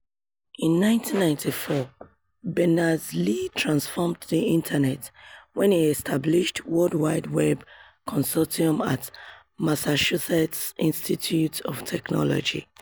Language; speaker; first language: English; non-native, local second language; Yoruba